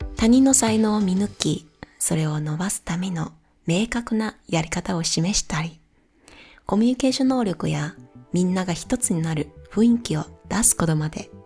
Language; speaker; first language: Japanese; non-native, fluent; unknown